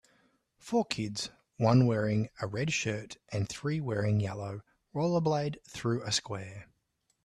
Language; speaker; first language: English; native; English